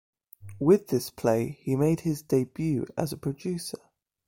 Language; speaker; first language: English; native; English